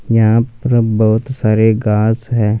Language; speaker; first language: Hindi; non-native, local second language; Punjabi